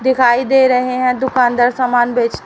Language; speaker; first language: Hindi; native; Hindi